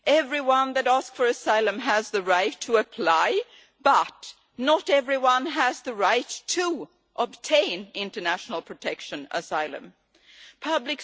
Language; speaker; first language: English; non-native, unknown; Swedish